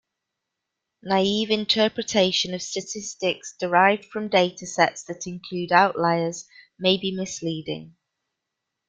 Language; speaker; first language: English; native; English